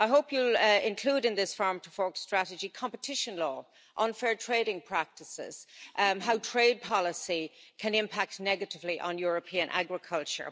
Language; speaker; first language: English; native; English